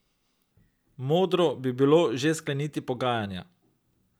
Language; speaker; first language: Slovenian; native; Slovenian